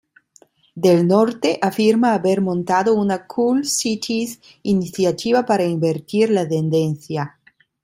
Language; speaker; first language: Spanish; non-native, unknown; Italian